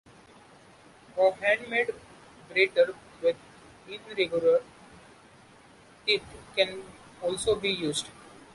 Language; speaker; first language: English; non-native, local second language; Marathi